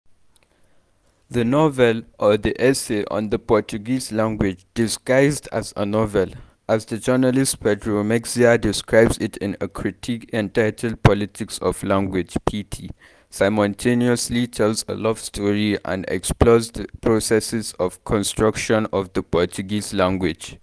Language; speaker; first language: English; non-native, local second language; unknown